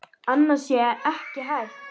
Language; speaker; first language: Icelandic; native; Icelandic